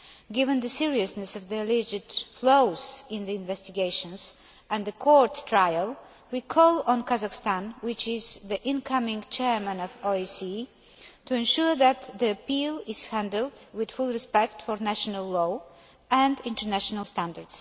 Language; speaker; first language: English; non-native, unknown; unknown